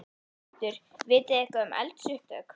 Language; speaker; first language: Icelandic; native; Icelandic